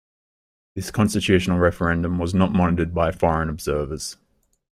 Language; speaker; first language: English; native; English